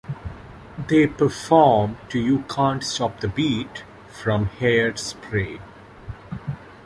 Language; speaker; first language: English; non-native, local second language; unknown